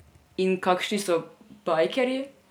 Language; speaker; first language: Slovenian; non-native, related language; Serbian